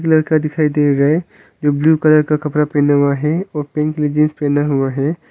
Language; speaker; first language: Hindi; non-native, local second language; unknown